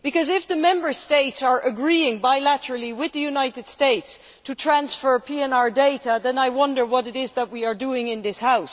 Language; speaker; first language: English; non-native, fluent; Dutch